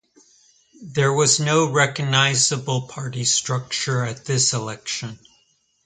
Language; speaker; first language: English; native; English